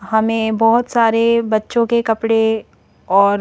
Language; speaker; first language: Hindi; native; Hindi